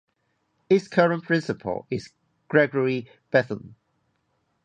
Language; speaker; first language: English; non-native, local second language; Cantonese